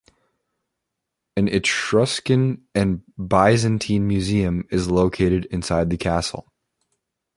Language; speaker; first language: English; native; English